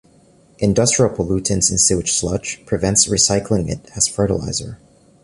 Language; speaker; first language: English; native; English